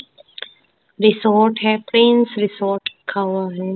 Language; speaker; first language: Hindi; non-native, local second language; Punjabi